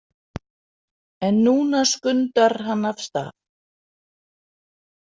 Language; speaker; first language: Icelandic; non-native, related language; Danish